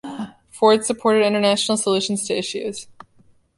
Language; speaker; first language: English; native; English